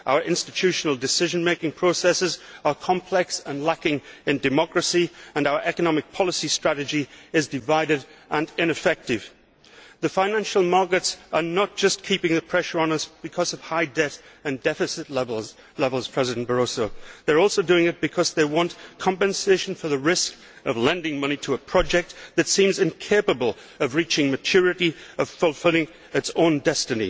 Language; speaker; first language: English; native; English